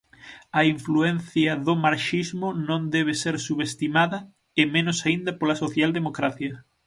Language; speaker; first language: Galician; native; Galician